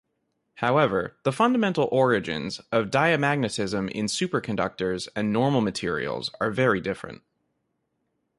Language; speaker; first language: English; native; English